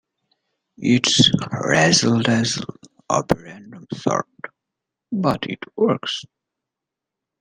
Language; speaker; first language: English; native; English